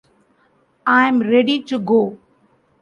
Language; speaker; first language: English; non-native, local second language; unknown